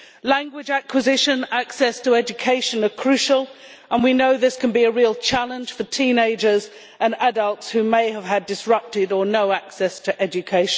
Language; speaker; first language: English; native; English